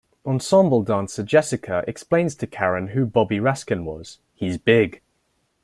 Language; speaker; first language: English; native; English